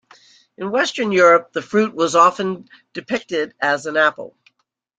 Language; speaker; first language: English; native; English